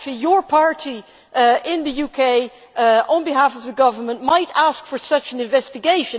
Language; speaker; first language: English; non-native, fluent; Dutch